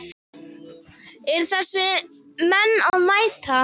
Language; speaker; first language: Icelandic; native; Icelandic